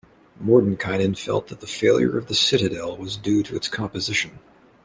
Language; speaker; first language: English; native; English